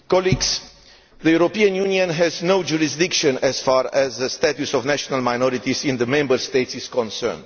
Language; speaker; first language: English; non-native, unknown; Romanian